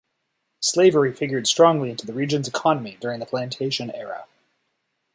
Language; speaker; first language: English; native; English